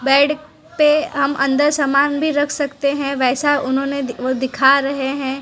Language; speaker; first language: Hindi; non-native, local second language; Gujarati